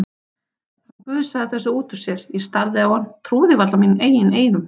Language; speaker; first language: Icelandic; native; Icelandic